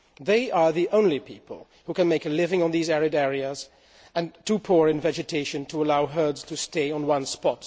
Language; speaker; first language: English; non-native, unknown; Dutch